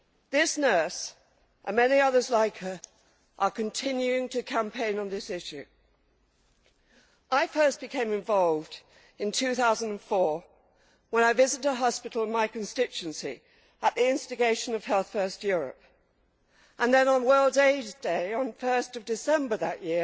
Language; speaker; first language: English; native; English